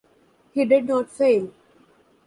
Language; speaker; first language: English; non-native, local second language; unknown